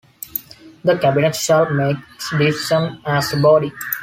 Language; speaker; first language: English; non-native, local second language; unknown